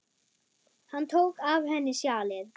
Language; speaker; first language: Icelandic; non-native, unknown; German